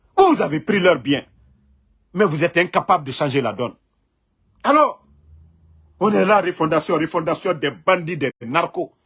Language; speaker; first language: French; non-native, local second language; Mandingo